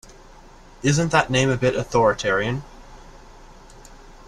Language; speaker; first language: English; native; English